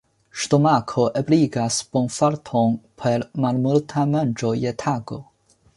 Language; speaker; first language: Esperanto; non-native, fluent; Chinese